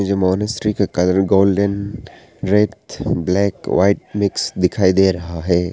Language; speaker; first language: Hindi; non-native, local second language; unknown